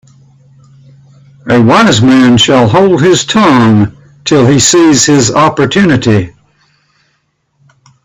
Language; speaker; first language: English; native; English